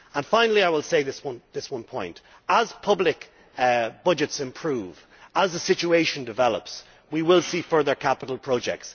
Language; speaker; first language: English; native; English